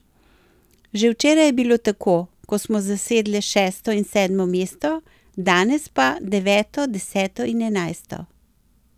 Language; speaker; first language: Slovenian; native; Slovenian